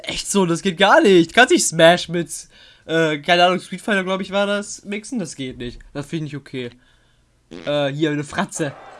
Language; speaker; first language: German; native; German